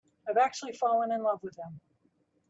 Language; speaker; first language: English; native; English